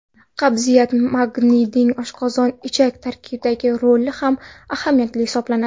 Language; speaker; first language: Uzbek; non-native, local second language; Kara-Kalpak